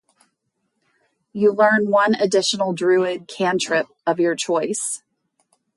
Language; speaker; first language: English; native; English